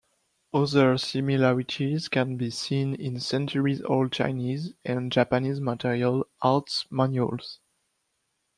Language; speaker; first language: English; non-native, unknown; French